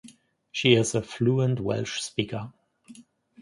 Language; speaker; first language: English; non-native, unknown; German